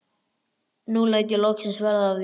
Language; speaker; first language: Icelandic; native; Icelandic